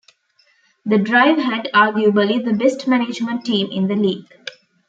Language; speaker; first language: English; non-native, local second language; Tamil